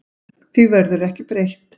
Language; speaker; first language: Icelandic; native; Icelandic